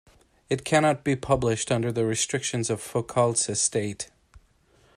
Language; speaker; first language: English; native; English